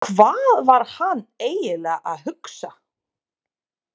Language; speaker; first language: Icelandic; non-native, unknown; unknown